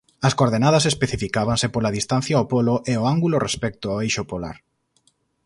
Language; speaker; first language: Galician; native; Galician